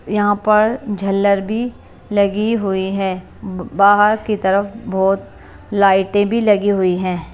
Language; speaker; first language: Hindi; non-native, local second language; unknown